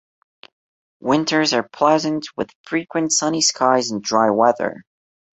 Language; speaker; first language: English; non-native, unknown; Portuguese